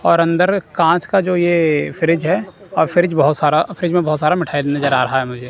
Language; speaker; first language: Hindi; non-native, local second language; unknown